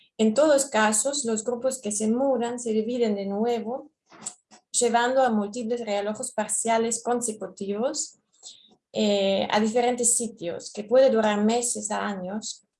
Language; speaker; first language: Spanish; non-native, fluent; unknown